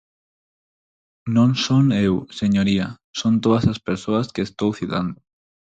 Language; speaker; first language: Galician; non-native, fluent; Spanish